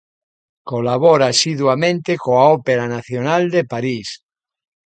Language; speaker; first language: Galician; native; Galician